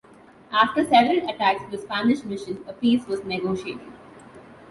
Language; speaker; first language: English; non-native, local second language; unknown